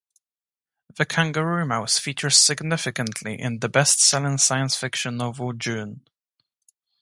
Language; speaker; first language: English; native; English